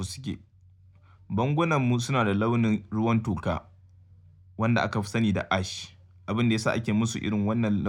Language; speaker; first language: Hausa; native; Hausa